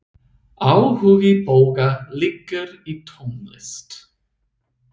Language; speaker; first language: Icelandic; non-native, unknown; English